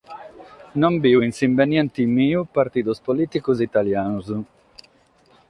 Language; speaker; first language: Sardinian; non-native, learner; Catalan